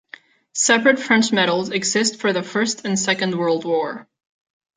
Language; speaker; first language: English; non-native, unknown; Catalan